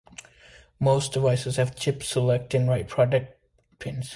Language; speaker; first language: English; native; English